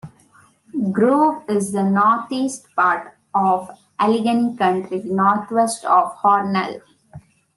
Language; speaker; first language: English; non-native, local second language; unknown